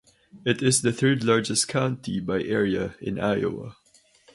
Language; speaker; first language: English; non-native, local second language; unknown